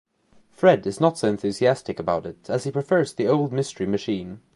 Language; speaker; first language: English; native; English